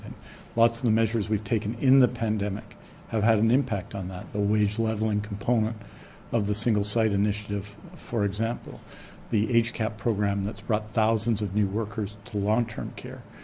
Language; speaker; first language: English; native; English